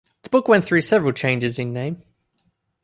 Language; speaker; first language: English; native; English